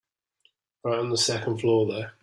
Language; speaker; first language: English; native; English